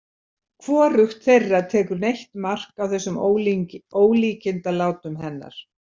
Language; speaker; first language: Icelandic; native; Icelandic